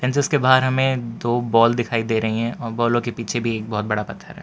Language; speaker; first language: Hindi; non-native, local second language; Gujarati